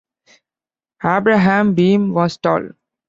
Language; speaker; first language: English; non-native, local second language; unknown